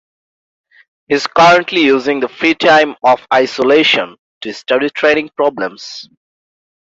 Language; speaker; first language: English; non-native, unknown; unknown